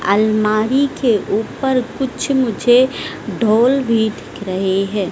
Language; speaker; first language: Hindi; native; Hindi